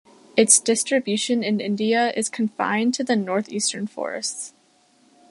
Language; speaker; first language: English; native; English